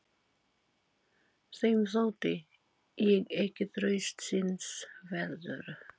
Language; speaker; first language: Icelandic; non-native, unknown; Filipino